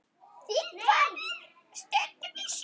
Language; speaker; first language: Icelandic; native; Icelandic